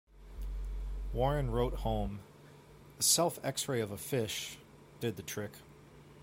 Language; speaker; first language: English; native; English